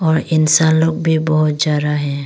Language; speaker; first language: Hindi; early bilingual, other home language; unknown